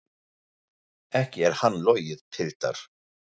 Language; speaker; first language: Icelandic; non-native, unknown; German